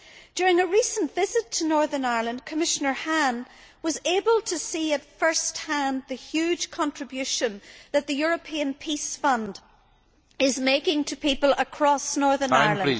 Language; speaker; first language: English; native; English